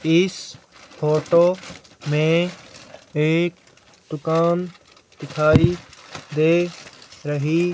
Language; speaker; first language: Hindi; native; Hindi